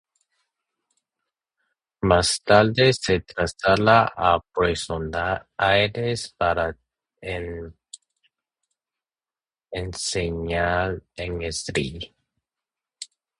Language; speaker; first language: Spanish; non-native, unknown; Chinese